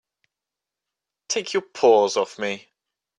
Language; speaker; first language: English; native; English